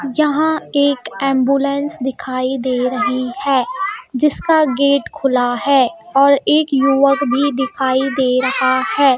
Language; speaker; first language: Hindi; native; Hindi